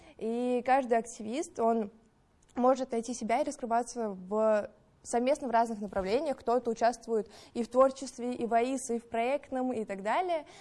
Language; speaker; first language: Russian; native; Russian